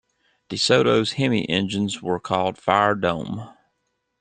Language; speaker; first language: English; native; English